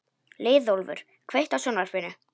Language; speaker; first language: Icelandic; non-native, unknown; Polish